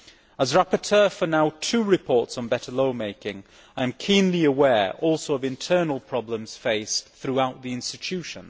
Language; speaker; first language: English; native; English